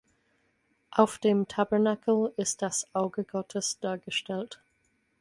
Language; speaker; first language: German; non-native, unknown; English